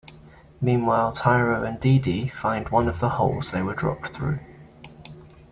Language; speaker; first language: English; native; English